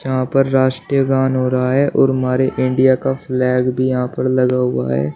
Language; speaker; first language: Hindi; native; Hindi